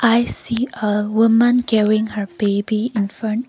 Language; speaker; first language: English; non-native, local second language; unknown